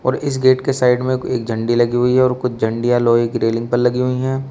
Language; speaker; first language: Hindi; native; Hindi